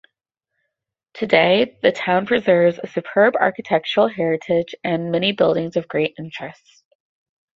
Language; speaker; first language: English; native; English